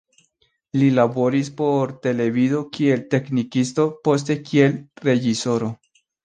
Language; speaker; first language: Esperanto; non-native, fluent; Spanish